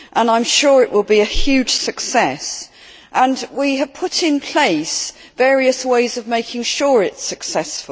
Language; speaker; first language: English; native; English